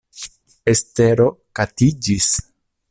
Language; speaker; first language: Esperanto; non-native, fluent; Italian